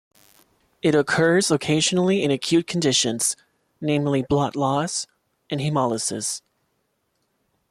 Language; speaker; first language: English; non-native, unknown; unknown